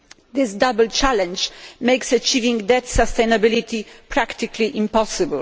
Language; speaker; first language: English; non-native, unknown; Polish